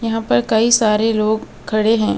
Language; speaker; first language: Hindi; non-native, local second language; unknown